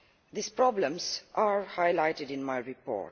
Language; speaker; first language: English; non-native, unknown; Romanian